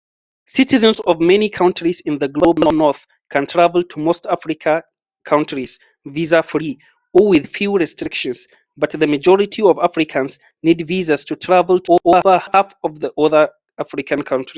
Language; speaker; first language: English; non-native, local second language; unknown